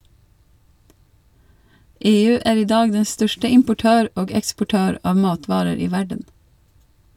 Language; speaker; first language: Norwegian; non-native, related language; Swedish